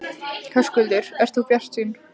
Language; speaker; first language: Icelandic; native; Icelandic